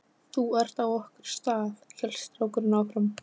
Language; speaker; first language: Icelandic; non-native, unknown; Polish